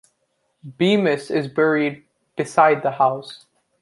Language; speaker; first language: English; native; English